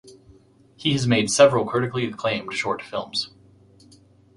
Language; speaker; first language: English; native; English